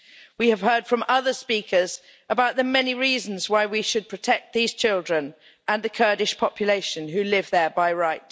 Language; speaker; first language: English; native; English